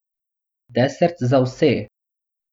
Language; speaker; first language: Slovenian; non-native, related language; Bosnian